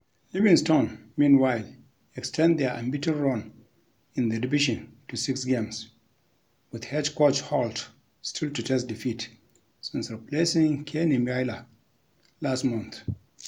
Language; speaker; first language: English; non-native, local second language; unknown